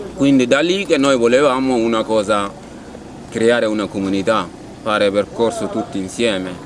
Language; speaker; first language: Italian; non-native, fluent; Arabic